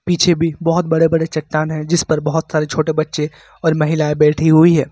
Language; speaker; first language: Hindi; native; Hindi